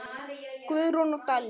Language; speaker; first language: Icelandic; native; Icelandic